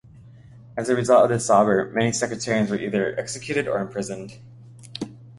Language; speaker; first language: English; native; English